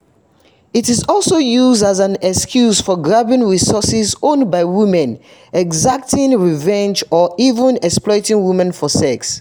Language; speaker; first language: English; non-native, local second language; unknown